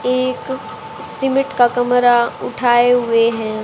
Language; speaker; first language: Hindi; native; Hindi